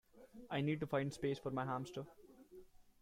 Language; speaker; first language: English; non-native, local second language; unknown